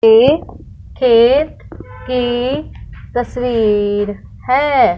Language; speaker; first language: Hindi; non-native, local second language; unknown